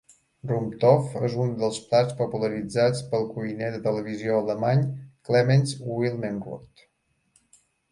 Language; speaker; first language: Catalan; native; Catalan